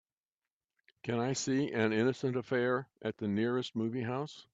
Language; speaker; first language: English; native; English